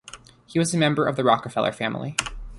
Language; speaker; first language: English; native; English